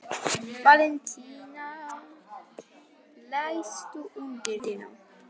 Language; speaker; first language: Icelandic; non-native, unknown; Polish